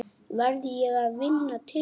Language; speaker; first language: Icelandic; native; Icelandic